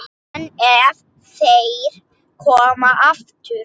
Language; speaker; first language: Icelandic; non-native, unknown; English